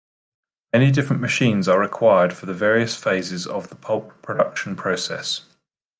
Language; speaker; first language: English; native; English